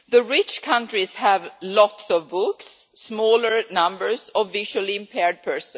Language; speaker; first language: English; non-native, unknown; Swedish